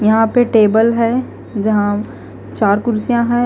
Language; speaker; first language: Hindi; non-native, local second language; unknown